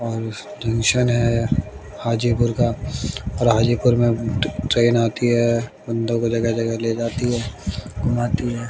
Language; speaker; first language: Hindi; native; Hindi